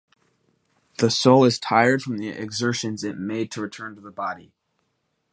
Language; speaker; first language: English; native; English